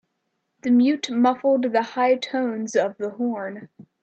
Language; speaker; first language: English; native; English